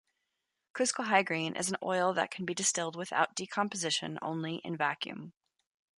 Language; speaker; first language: English; native; English